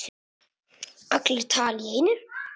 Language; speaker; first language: Icelandic; non-native, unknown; Italian